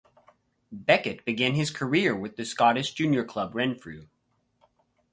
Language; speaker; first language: English; native; English